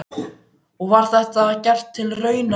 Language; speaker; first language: Icelandic; native; Icelandic